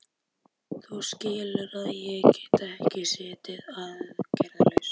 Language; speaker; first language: Icelandic; native; Icelandic